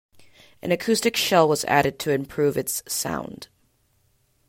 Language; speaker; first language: English; native; English